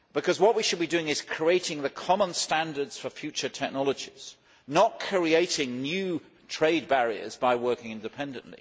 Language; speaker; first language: English; native; English